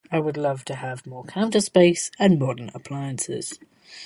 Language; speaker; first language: English; native; English